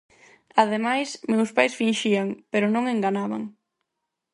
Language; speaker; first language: Galician; non-native, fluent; Spanish